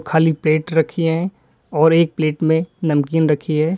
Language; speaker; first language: Hindi; native; Hindi